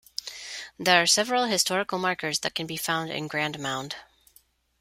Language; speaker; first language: English; non-native, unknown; Spanish